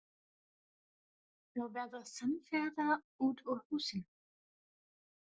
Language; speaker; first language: Icelandic; non-native, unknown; German